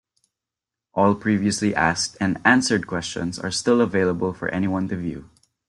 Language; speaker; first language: English; non-native, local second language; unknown